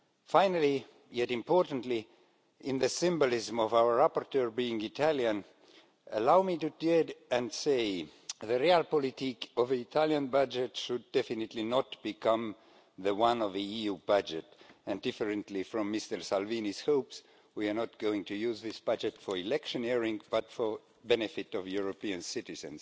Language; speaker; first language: English; non-native, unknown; Estonian